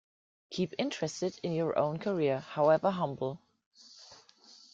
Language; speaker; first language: English; non-native, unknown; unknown